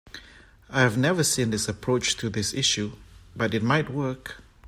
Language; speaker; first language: English; non-native, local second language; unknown